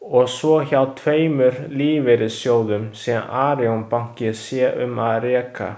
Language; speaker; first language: Icelandic; non-native, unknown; Chinese